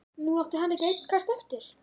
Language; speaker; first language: Icelandic; native; Icelandic